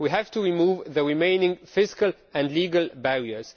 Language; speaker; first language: English; non-native, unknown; Romanian